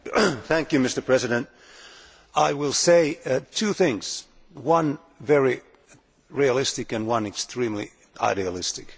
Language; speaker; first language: English; non-native, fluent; Finnish